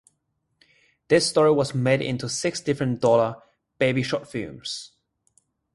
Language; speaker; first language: English; native; English